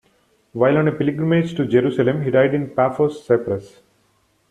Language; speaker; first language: English; non-native, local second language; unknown